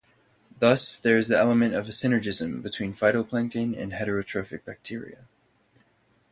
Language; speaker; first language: English; native; English